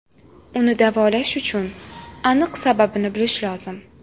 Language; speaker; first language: Uzbek; native; Uzbek